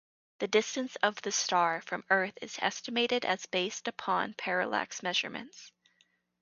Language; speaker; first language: English; native; English